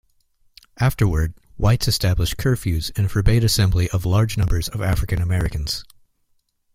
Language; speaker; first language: English; native; English